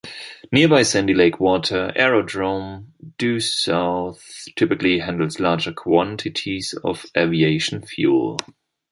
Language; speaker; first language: English; non-native, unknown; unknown